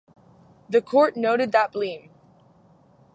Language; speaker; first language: English; native; English